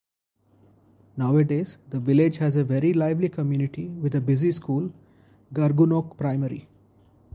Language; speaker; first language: English; non-native, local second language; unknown